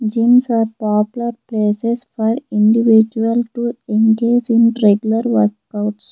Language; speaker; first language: English; non-native, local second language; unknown